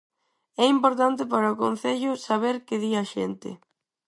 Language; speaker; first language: Galician; non-native, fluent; Spanish